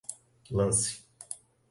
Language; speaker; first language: Portuguese; native; Portuguese